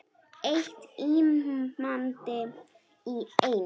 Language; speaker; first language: Icelandic; native; Icelandic